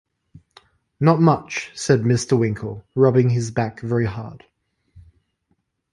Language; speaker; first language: English; native; English